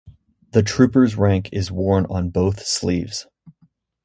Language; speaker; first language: English; native; English